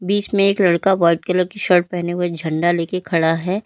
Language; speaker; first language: Hindi; native; Hindi